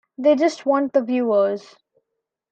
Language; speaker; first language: English; non-native, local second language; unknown